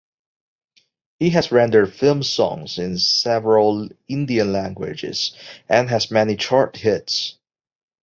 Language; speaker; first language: English; non-native, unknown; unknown